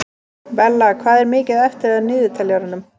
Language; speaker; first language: Icelandic; native; Icelandic